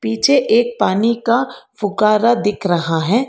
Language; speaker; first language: Hindi; non-native, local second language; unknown